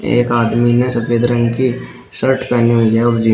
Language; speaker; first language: Hindi; native; Hindi